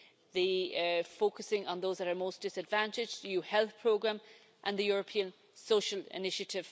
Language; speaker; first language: English; native; English